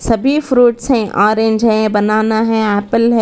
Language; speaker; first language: Hindi; non-native, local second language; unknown